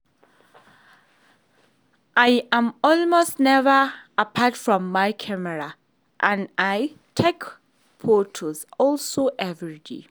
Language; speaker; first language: English; non-native, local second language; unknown